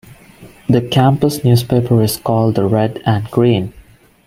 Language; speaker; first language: English; non-native, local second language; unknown